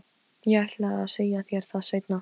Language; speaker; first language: Icelandic; non-native, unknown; Polish